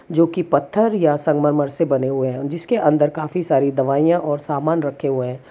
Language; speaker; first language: Hindi; non-native, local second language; Gujarati